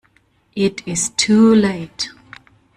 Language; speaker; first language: English; non-native, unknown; German